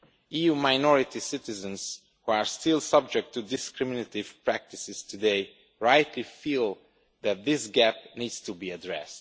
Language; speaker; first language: English; non-native, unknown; Romanian